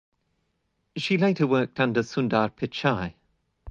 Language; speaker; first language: English; native; English